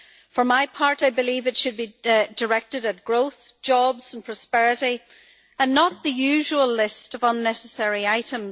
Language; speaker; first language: English; native; English